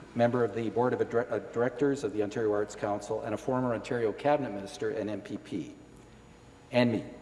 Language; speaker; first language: English; native; English